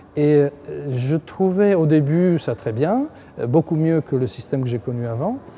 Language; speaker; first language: French; non-native, fluent; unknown